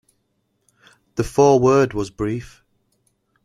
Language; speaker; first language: English; native; English